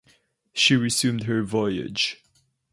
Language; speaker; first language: English; non-native, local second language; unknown